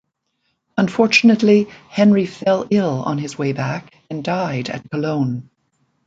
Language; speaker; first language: English; native; English